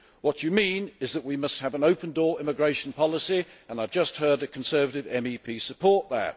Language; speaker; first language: English; native; English